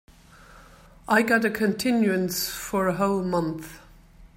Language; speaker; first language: English; native; English